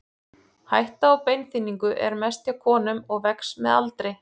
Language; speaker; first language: Icelandic; native; Icelandic